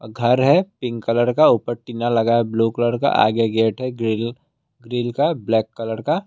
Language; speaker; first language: Hindi; non-native, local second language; Assamese